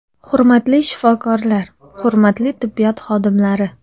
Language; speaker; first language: Uzbek; native; Uzbek